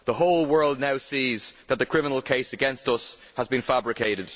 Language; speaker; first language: English; native; English